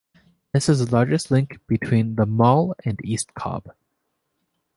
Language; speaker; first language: English; native; English